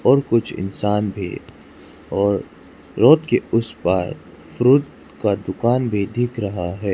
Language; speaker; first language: Hindi; non-native, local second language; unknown